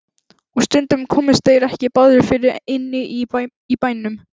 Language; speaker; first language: Icelandic; native; Icelandic